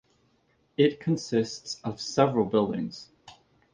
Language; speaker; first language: English; native; English